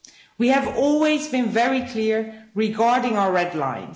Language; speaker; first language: English; non-native, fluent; Dutch